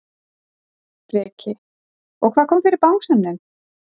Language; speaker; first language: Icelandic; native; Icelandic